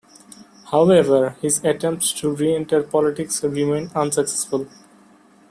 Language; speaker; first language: English; non-native, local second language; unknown